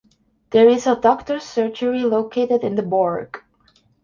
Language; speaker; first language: English; non-native, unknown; Estonian